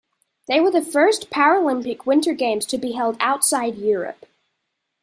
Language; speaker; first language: English; native; English